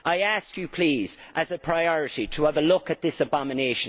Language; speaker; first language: English; native; English